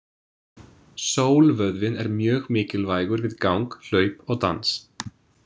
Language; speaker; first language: Icelandic; non-native, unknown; English